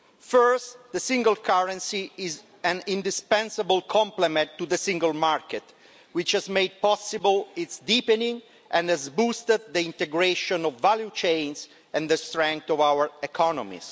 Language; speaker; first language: English; non-native, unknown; Italian